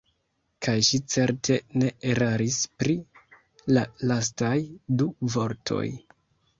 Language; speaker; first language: Esperanto; non-native, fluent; Kinyarwanda